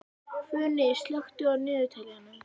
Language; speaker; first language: Icelandic; native; Icelandic